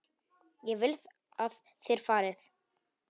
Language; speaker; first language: Icelandic; non-native, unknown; Polish